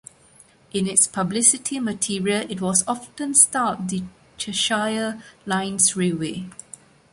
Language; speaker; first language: English; non-native, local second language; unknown